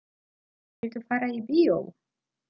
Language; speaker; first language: Icelandic; non-native, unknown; Polish